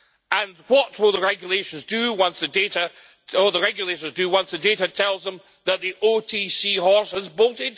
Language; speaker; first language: English; native; English